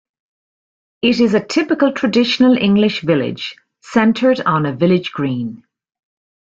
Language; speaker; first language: English; native; English